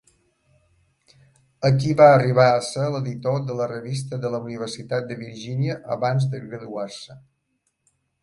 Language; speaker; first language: Catalan; native; Catalan